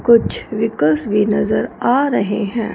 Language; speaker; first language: Hindi; non-native, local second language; Punjabi